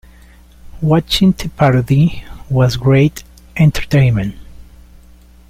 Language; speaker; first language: English; native; English